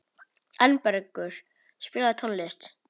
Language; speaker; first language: Icelandic; non-native, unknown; Polish